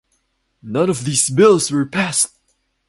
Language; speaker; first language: English; non-native, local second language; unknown